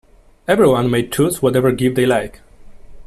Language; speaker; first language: English; non-native, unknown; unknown